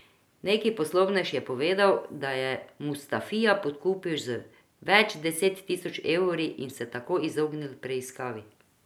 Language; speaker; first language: Slovenian; non-native, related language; Croatian